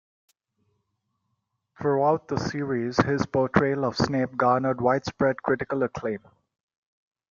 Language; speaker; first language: English; non-native, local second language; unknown